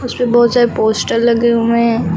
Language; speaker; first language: Hindi; native; Hindi